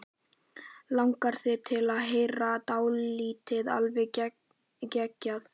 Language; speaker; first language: Icelandic; native; Icelandic